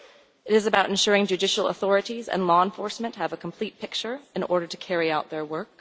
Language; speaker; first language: English; non-native, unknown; Dutch